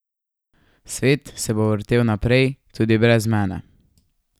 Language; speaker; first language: Slovenian; native; Slovenian